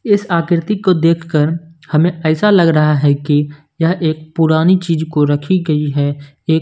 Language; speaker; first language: Hindi; non-native, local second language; Punjabi